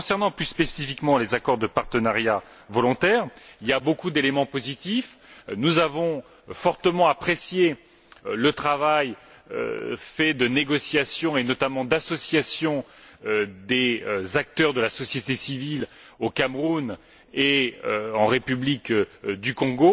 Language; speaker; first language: French; native; French